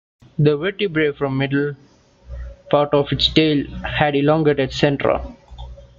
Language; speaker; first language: English; non-native, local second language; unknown